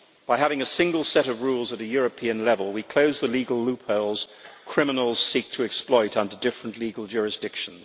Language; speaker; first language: English; native; English